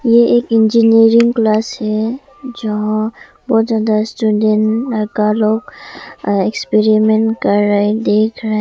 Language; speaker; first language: Hindi; early bilingual, other home language; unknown